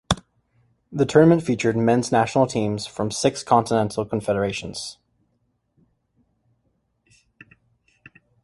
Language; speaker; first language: English; native; English